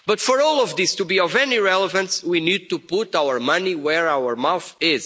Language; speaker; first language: English; non-native, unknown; Portuguese